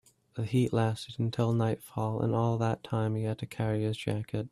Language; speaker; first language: English; native; English